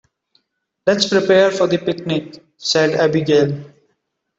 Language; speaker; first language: English; non-native, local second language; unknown